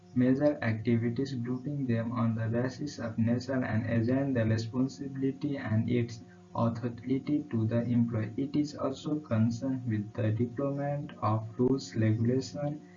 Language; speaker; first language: English; non-native, local second language; Nepali